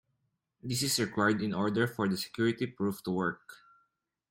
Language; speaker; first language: English; non-native, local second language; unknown